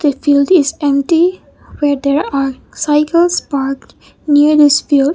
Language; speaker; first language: English; non-native, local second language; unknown